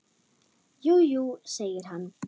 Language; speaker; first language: Icelandic; non-native, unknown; German